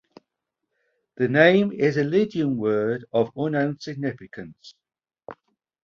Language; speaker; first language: English; native; English